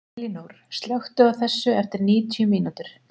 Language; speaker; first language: Icelandic; native; Icelandic